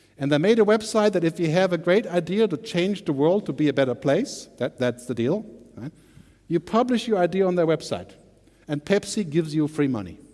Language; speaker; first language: English; non-native, fluent; German